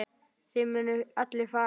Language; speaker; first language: Icelandic; native; Icelandic